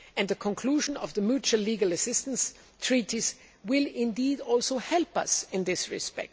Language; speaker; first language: English; non-native, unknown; German